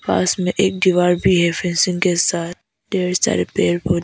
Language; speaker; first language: Hindi; non-native, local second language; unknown